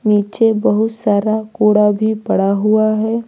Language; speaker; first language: Hindi; native; Hindi